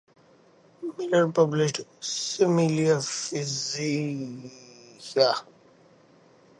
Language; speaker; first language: English; non-native, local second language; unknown